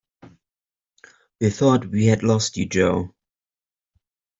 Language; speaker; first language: English; native; English